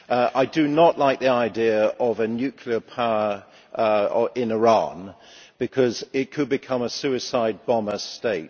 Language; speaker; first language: English; native; English